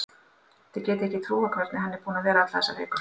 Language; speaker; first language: Icelandic; native; Icelandic